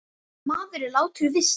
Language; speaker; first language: Icelandic; native; Icelandic